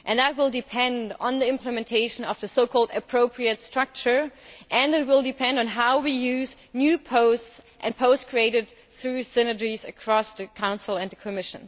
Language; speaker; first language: English; native; English